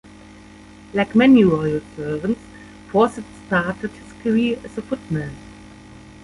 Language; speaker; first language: English; non-native, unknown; German